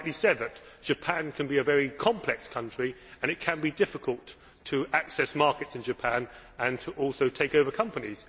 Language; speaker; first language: English; native; English